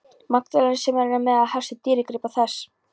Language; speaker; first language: Icelandic; non-native, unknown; Polish